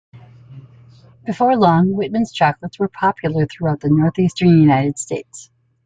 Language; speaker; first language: English; native; English